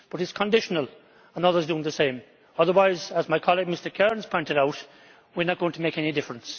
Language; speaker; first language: English; native; English